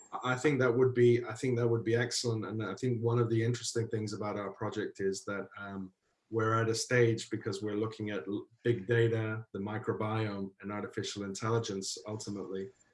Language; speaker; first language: English; native; English